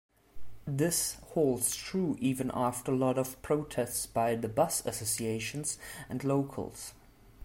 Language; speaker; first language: English; non-native, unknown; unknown